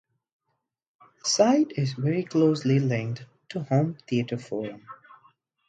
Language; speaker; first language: English; non-native, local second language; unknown